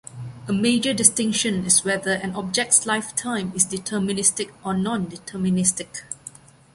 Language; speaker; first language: English; non-native, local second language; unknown